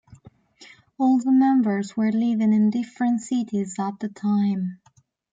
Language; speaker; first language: English; native; English